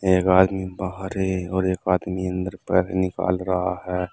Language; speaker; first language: Hindi; native; Hindi